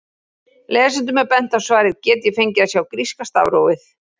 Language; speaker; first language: Icelandic; native; Icelandic